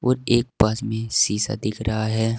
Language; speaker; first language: Hindi; native; Hindi